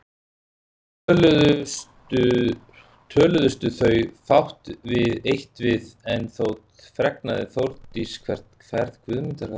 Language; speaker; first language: Icelandic; native; Icelandic